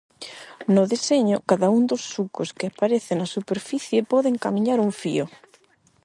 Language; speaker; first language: Galician; non-native, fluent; Spanish